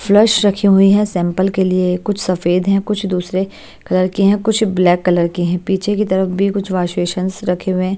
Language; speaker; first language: Hindi; native; Hindi